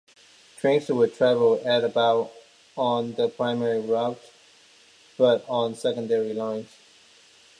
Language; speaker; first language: English; non-native, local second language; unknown